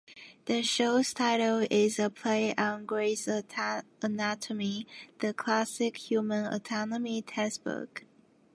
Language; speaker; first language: English; non-native, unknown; Japanese